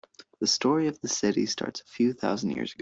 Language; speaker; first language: English; native; English